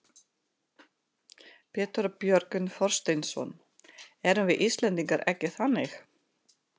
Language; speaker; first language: Icelandic; non-native, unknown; Russian